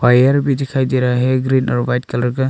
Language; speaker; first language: Hindi; non-native, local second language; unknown